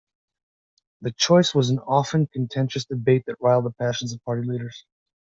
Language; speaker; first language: English; native; English